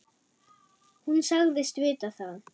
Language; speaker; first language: Icelandic; non-native, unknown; German